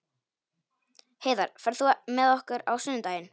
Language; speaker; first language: Icelandic; non-native, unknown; Polish